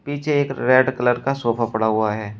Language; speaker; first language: Hindi; native; Hindi